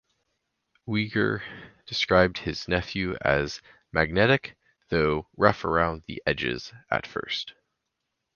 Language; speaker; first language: English; native; English